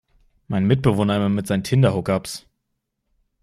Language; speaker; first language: German; native; German